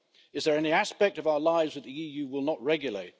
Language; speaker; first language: English; native; English